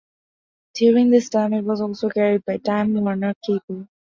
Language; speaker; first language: English; non-native, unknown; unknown